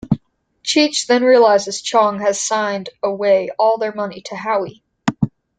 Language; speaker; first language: English; native; English